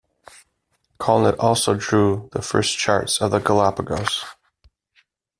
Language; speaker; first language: English; native; English